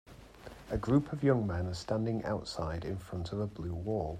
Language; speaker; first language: English; native; English